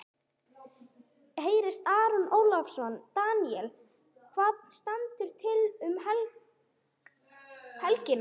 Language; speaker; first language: Icelandic; non-native, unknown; English